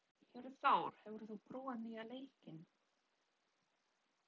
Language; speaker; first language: Icelandic; non-native, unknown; Polish